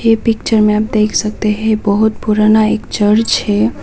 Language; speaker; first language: Hindi; non-native, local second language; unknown